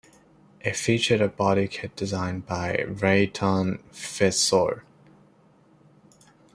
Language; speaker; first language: English; non-native, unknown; Chinese